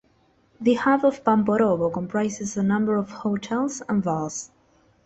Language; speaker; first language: English; non-native, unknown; Spanish